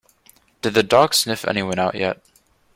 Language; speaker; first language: English; native; English